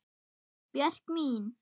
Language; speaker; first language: Icelandic; non-native, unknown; German